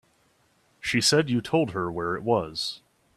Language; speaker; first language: English; native; English